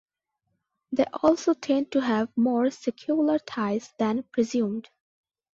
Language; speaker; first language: English; non-native, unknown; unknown